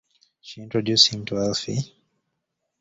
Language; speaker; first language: English; native; English